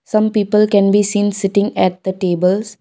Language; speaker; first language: English; non-native, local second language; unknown